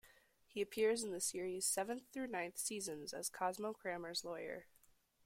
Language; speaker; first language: English; native; English